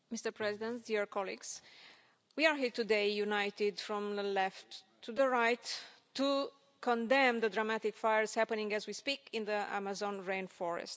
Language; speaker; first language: English; non-native, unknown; Romanian